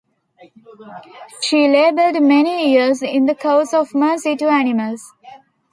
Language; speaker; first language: English; non-native, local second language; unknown